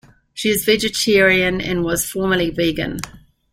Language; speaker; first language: English; native; English